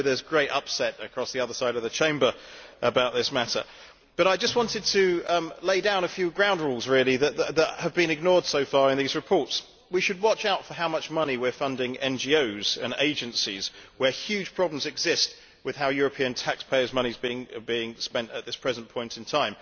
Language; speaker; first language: English; native; English